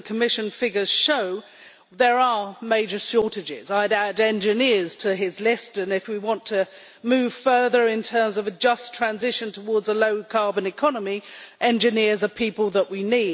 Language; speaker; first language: English; native; English